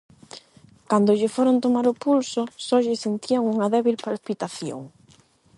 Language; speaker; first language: Galician; non-native, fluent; Spanish